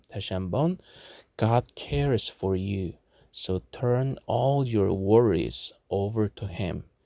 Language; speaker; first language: English; non-native, fluent; Korean